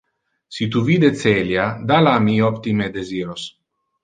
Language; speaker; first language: Interlingua; non-native, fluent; Italian